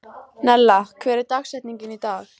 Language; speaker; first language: Icelandic; native; Icelandic